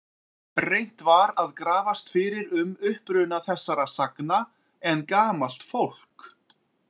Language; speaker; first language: Icelandic; native; Icelandic